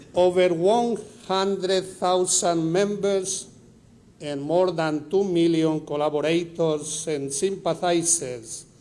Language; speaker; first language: English; non-native, local second language; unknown